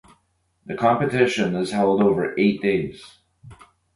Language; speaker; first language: English; native; English